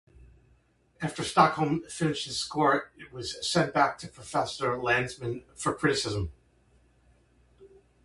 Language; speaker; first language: English; native; English